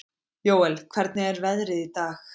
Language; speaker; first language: Icelandic; native; Icelandic